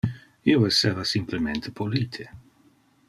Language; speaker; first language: Interlingua; non-native, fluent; Dutch